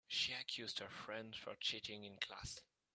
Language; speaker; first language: English; native; English